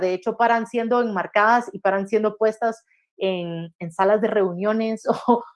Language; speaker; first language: Spanish; native; Spanish